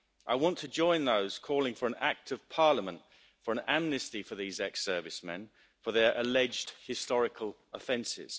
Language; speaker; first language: English; native; English